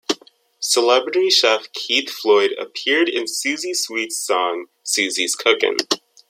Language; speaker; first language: English; native; English